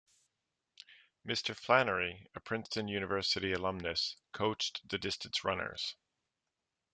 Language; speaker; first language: English; native; English